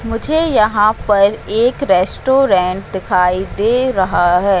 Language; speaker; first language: Hindi; native; Hindi